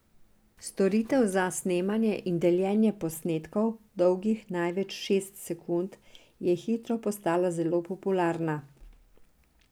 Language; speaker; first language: Slovenian; non-native, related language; Serbian